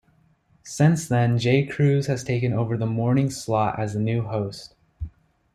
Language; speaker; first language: English; native; English